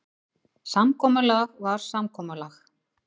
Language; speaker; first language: Icelandic; native; Icelandic